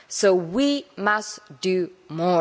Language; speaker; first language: English; non-native, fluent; Czech